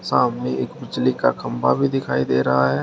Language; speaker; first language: Hindi; native; Hindi